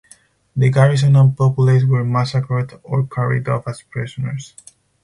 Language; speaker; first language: English; non-native, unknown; Spanish